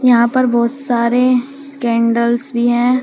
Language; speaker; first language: Hindi; native; Hindi